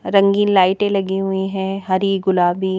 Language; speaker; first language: Hindi; native; Hindi